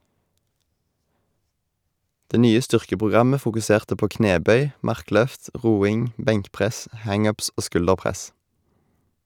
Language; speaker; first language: Norwegian; native; Norwegian